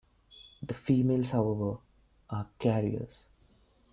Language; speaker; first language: English; non-native, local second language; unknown